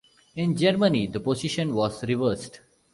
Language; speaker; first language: English; non-native, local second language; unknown